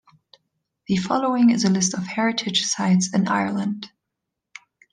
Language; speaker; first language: English; non-native, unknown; German